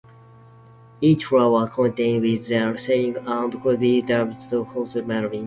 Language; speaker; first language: English; non-native, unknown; Japanese